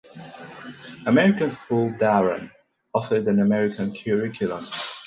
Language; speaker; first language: English; non-native, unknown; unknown